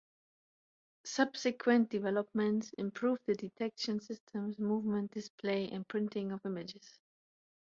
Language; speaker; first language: English; non-native, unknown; German